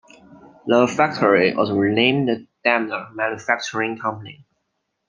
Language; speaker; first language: English; non-native, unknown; Chinese